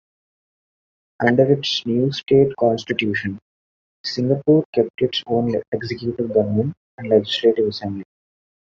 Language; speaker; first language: English; non-native, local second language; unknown